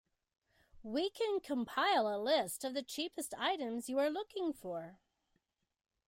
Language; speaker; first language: English; native; English